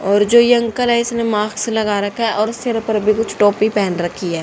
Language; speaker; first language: Hindi; native; Hindi